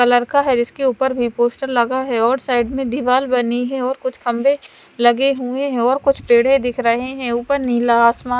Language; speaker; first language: Hindi; non-native, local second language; Punjabi